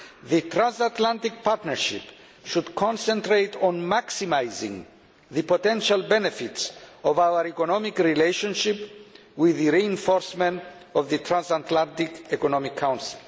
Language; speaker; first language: English; non-native, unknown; Greek